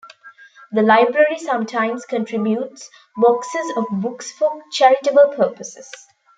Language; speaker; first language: English; non-native, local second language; Tamil